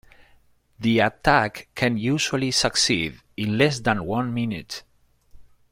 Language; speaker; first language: English; non-native, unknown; Spanish